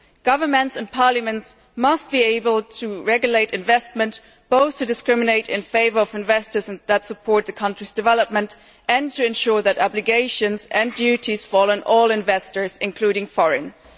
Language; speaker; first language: English; non-native, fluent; German